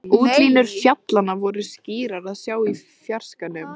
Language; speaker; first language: Icelandic; native; Icelandic